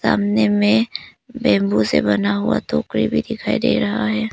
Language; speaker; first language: Hindi; early bilingual, other home language; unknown